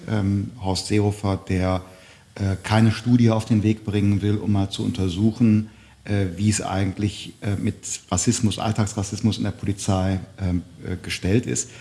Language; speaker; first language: German; native; German